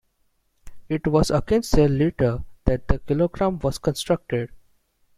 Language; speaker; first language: English; non-native, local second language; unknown